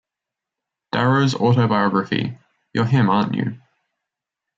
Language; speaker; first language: English; native; English